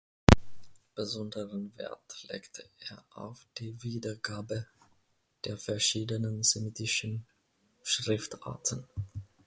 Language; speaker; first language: German; non-native, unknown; Finnish